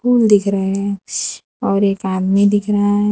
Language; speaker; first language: Hindi; non-native, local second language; Gujarati